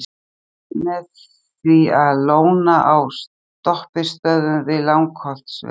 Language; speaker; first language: Icelandic; native; Icelandic